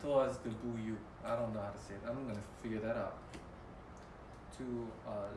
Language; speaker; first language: English; early bilingual, other home language; Korean